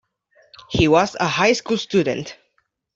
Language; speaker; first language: English; non-native, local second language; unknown